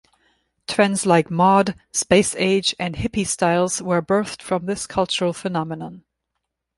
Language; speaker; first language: English; non-native, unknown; German